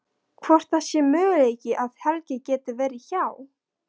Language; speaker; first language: Icelandic; non-native, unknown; Polish